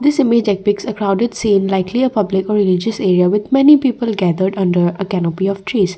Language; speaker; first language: English; non-native, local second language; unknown